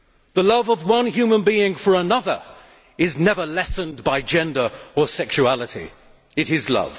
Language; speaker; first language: English; native; English